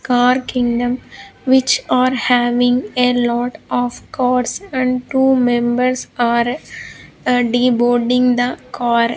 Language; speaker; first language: English; non-native, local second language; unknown